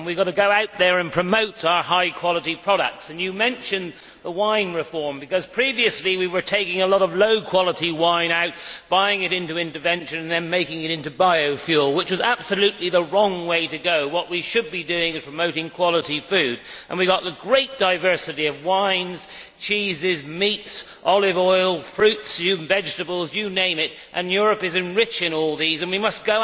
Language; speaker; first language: English; native; English